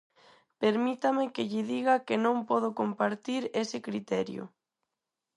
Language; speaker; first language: Galician; non-native, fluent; Spanish